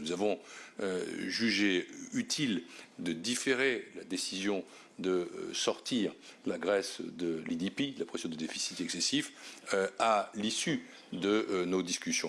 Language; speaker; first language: French; native; French